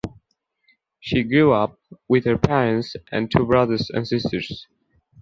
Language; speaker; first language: English; non-native, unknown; Bangla